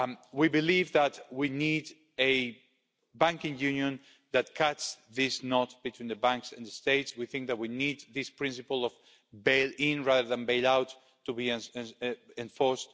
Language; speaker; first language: English; non-native, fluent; Spanish